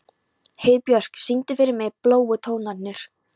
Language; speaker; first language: Icelandic; non-native, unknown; Polish